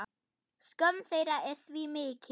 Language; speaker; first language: Icelandic; non-native, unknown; German